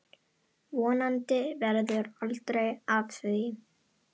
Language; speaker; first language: Icelandic; non-native, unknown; Indonesian